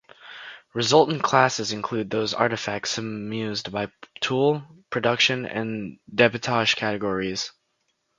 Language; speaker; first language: English; native; English